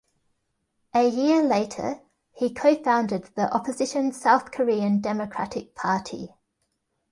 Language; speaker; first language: English; native; English